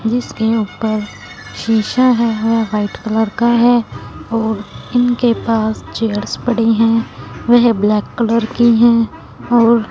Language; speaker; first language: Hindi; non-native, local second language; Punjabi